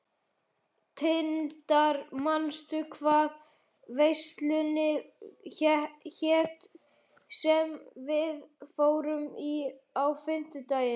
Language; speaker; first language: Icelandic; native; Icelandic